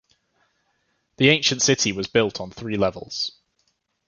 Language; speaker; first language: English; native; English